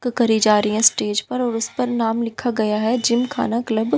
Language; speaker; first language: Hindi; native; Hindi